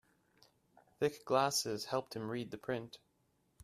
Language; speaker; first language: English; native; English